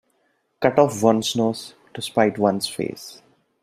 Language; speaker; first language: English; non-native, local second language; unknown